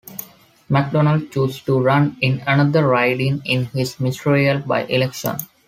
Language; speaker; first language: English; non-native, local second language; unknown